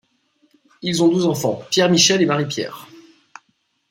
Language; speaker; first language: French; native; French